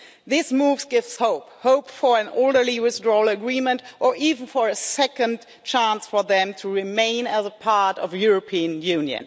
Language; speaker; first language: English; non-native, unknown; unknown